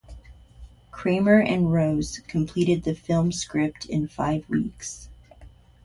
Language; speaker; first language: English; native; English